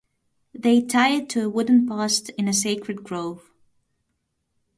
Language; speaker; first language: English; native; English